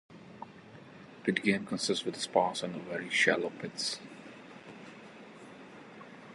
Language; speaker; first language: English; non-native, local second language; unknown